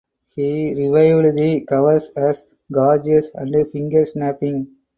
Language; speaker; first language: English; non-native, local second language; Tamil